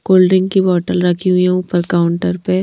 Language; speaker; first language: Hindi; non-native, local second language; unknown